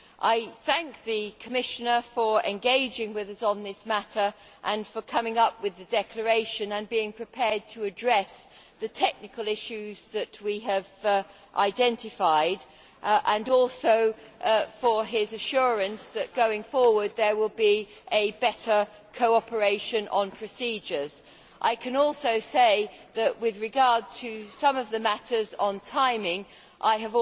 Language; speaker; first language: English; native; English